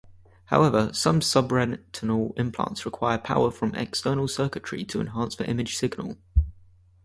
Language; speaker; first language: English; native; English